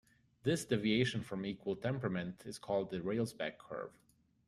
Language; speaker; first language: English; native; English